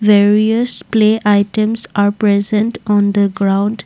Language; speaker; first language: English; non-native, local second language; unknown